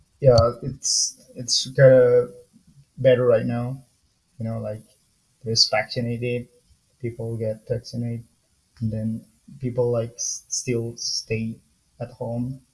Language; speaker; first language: English; non-native, fluent; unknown